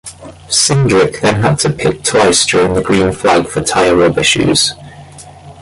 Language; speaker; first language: English; native; English